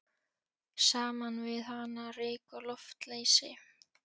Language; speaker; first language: Icelandic; non-native, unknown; Polish